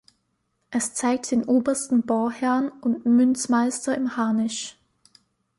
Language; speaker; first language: German; native; German